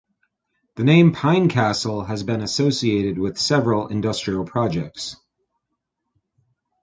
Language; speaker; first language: English; native; English